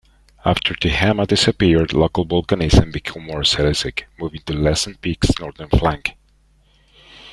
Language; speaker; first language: English; non-native, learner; Spanish